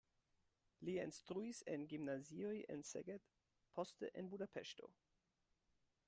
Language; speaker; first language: Esperanto; non-native, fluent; German